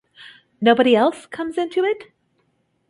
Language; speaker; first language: English; native; English